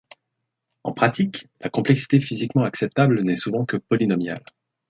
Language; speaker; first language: French; native; French